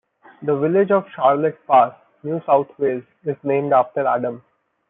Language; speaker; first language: English; non-native, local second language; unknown